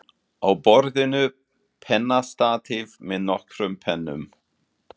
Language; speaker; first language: Icelandic; non-native, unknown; German